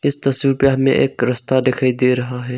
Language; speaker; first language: Hindi; non-native, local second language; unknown